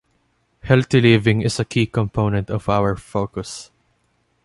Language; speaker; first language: English; non-native, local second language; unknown